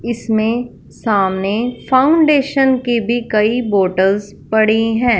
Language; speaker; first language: Hindi; non-native, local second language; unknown